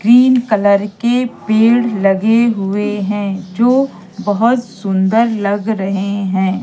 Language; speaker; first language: Hindi; native; Hindi